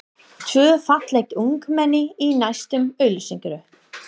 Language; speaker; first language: Icelandic; non-native, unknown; English